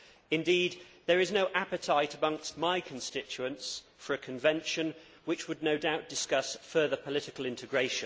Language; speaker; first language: English; native; English